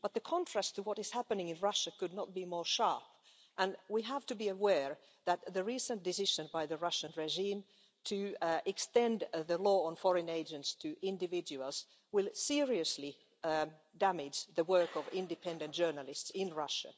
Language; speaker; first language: English; non-native, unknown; Finnish